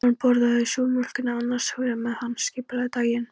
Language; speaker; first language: Icelandic; non-native, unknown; Polish